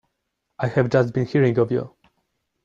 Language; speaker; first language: English; non-native, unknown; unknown